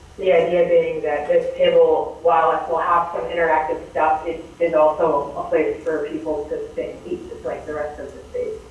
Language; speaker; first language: English; native; English